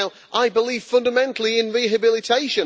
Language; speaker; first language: English; native; English